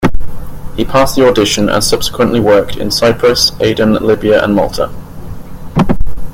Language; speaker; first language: English; native; English